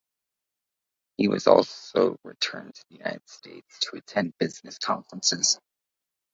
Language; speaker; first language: English; native; English